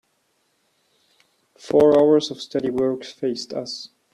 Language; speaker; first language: English; non-native, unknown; German